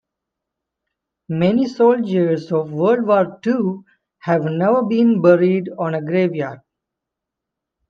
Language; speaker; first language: English; non-native, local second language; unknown